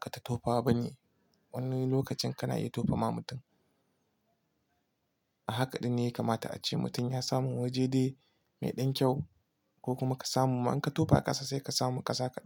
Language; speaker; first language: Hausa; non-native, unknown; Igbo